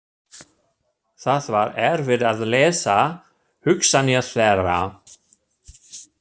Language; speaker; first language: Icelandic; non-native, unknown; German